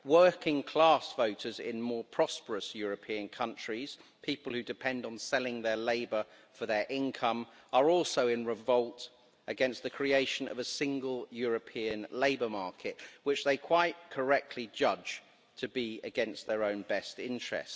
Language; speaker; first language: English; native; English